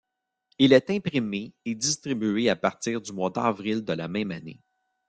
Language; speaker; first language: French; native; French